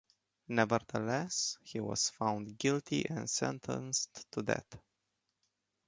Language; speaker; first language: English; non-native, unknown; Romanian